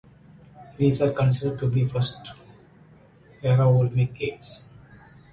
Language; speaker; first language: English; non-native, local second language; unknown